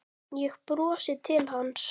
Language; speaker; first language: Icelandic; native; Icelandic